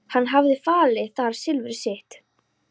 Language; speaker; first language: Icelandic; non-native, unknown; Polish